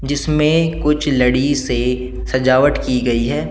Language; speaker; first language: Hindi; native; Hindi